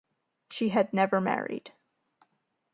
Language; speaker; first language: English; native; English